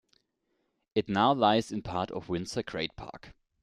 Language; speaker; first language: English; non-native, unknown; German